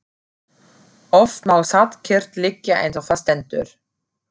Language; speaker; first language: Icelandic; non-native, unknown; German